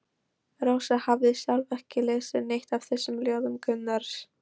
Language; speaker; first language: Icelandic; non-native, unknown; Polish